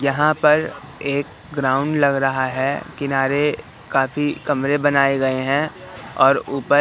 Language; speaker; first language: Hindi; native; Hindi